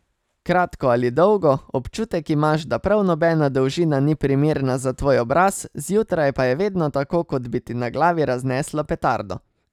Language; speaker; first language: Slovenian; native; Slovenian